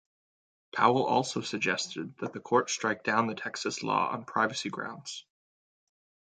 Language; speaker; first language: English; native; English